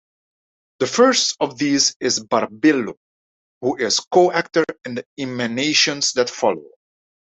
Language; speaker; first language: English; non-native, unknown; Dutch